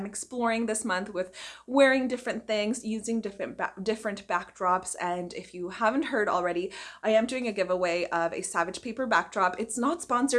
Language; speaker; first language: English; early bilingual, other home language; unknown